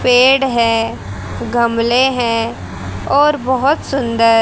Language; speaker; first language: Hindi; native; Hindi